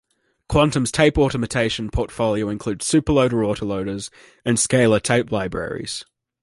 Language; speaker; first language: English; native; English